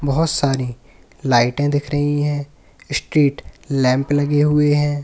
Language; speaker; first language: Hindi; native; Hindi